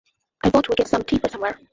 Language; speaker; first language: English; non-native, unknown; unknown